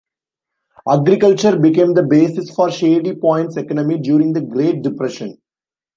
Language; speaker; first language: English; non-native, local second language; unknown